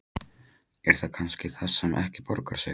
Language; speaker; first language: Icelandic; non-native, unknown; Polish